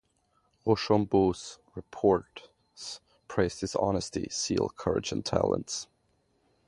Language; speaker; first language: English; native; English